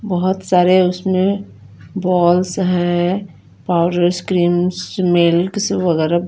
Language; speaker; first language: Hindi; non-native, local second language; Punjabi